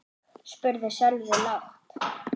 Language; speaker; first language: Icelandic; non-native, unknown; German